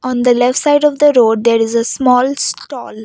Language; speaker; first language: English; non-native, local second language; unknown